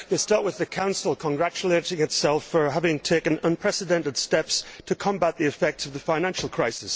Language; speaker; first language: English; native; English